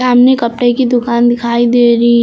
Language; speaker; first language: Hindi; native; Hindi